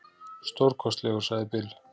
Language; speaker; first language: Icelandic; native; Icelandic